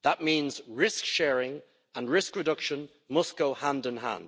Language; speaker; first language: English; native; English